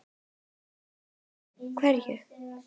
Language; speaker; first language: Icelandic; native; Icelandic